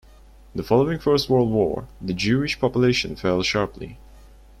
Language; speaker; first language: English; non-native, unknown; Turkish